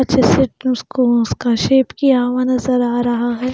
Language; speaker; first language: Hindi; non-native, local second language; Punjabi